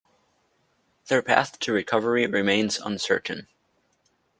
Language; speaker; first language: English; native; English